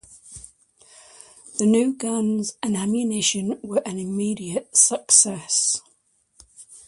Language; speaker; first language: English; native; English